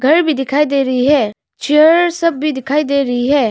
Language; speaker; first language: Hindi; non-native, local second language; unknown